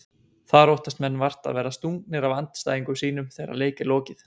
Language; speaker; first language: Icelandic; native; Icelandic